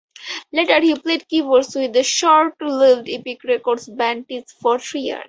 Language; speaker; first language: English; native; English